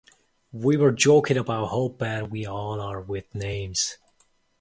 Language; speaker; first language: English; non-native, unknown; Mongolian